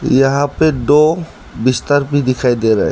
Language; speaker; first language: Hindi; non-native, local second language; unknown